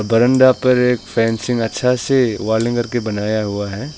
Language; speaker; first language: Hindi; non-native, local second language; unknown